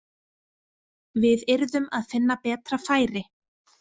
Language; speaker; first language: Icelandic; native; Icelandic